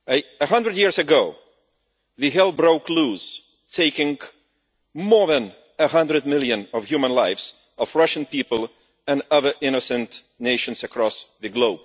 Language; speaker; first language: English; non-native, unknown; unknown